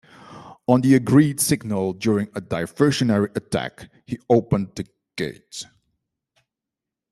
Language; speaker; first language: English; non-native, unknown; Dutch